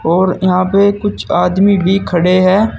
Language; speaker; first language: Hindi; native; Hindi